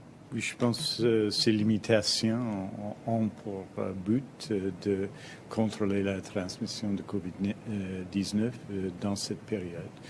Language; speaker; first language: French; non-native, fluent; English